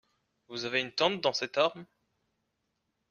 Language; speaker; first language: French; native; French